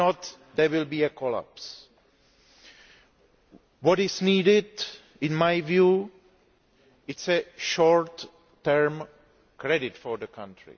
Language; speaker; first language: English; non-native, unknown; Greek